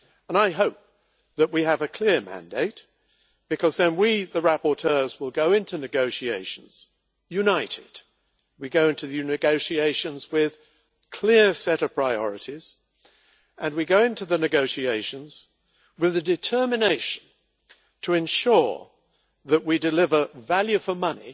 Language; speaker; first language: English; native; English